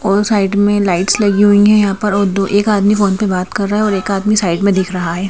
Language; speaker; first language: Hindi; native; Hindi